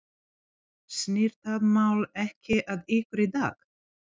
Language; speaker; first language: Icelandic; non-native, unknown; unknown